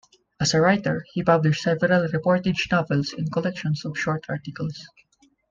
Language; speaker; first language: English; non-native, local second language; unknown